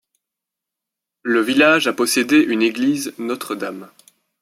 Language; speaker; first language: French; native; French